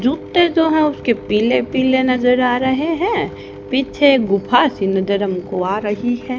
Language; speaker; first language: Hindi; native; Hindi